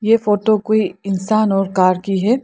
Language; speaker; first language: Hindi; non-native, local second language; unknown